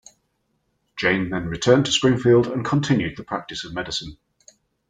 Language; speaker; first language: English; native; English